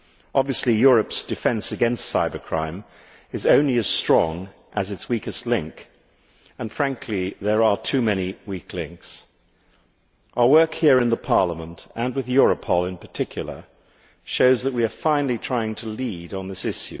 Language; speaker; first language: English; native; English